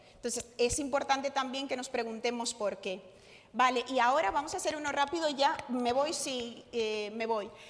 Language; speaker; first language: Spanish; native; Spanish